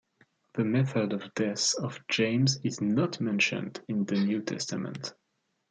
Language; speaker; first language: English; non-native, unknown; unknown